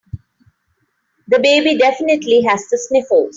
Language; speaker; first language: English; non-native, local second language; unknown